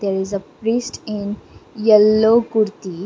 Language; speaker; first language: English; non-native, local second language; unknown